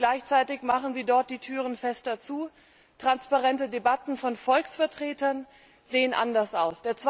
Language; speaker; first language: German; native; German